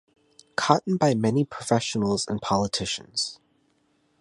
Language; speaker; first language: English; native; English